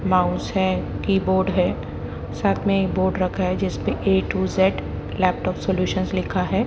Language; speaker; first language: Hindi; native; Hindi